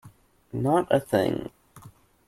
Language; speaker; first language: English; native; English